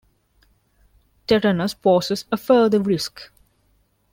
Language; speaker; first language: English; non-native, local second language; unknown